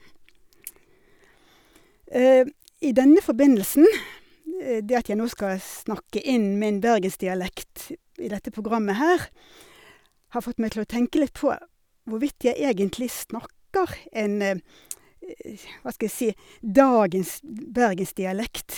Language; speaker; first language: Norwegian; native; Norwegian